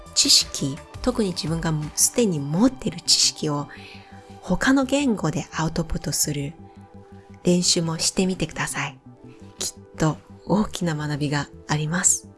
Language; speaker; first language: Japanese; non-native, fluent; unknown